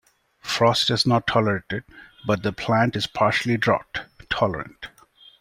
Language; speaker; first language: English; non-native, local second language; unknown